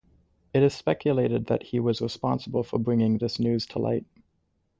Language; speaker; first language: English; native; English